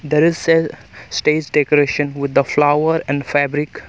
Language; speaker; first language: English; non-native, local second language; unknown